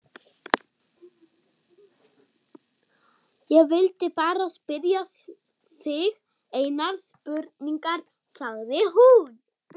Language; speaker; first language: Icelandic; non-native, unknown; German